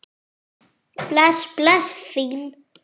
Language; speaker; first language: Icelandic; non-native, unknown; French